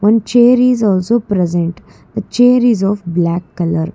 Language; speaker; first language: English; non-native, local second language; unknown